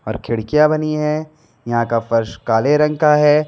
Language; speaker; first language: Hindi; native; Hindi